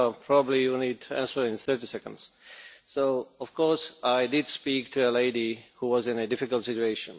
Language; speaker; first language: English; non-native, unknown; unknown